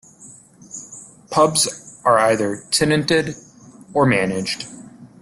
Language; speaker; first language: English; native; English